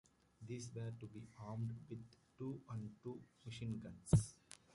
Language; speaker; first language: English; native; English